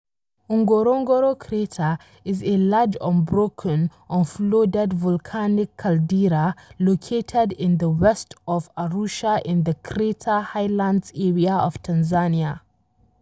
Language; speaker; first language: English; non-native, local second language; Hausa